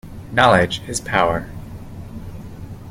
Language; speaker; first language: English; native; English